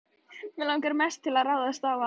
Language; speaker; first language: Icelandic; native; Icelandic